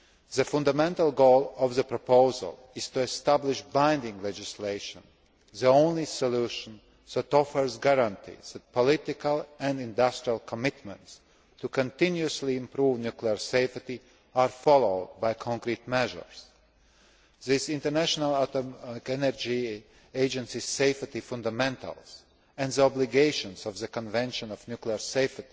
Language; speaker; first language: English; non-native, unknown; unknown